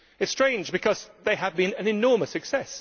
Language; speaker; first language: English; native; English